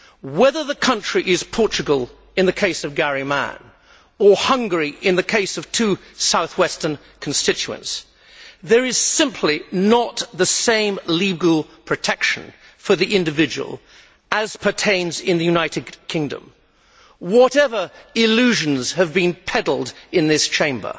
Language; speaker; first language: English; native; English